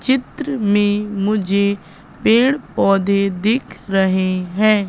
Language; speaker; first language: Hindi; native; Hindi